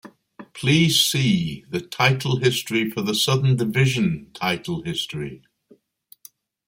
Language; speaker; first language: English; native; English